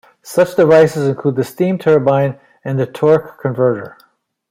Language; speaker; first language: English; native; English